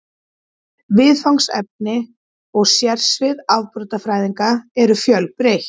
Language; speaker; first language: Icelandic; native; Icelandic